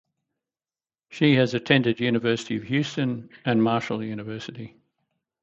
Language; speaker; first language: English; native; English